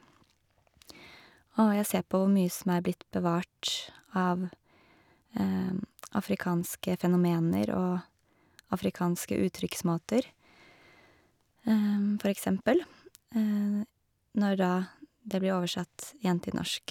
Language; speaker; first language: Norwegian; native; Norwegian